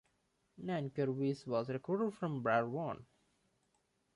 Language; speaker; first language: English; non-native, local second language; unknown